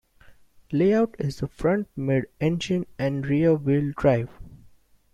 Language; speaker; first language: English; non-native, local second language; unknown